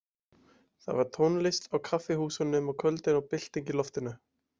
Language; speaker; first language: Icelandic; native; Icelandic